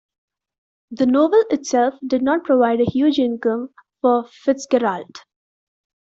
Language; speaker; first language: English; non-native, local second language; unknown